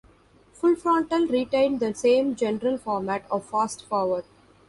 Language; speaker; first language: English; non-native, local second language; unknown